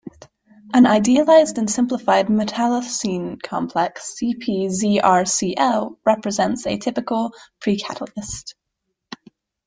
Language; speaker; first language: English; non-native, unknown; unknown